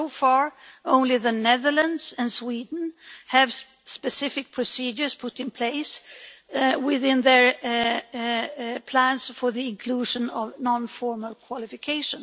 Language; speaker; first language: English; non-native, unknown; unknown